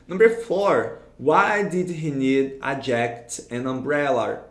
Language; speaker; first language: English; non-native, fluent; Portuguese